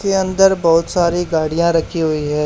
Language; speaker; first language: Hindi; native; Hindi